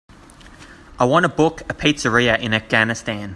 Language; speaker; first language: English; native; English